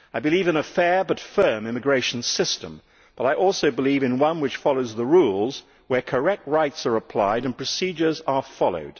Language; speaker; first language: English; native; English